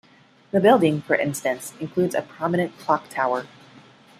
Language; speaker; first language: English; non-native, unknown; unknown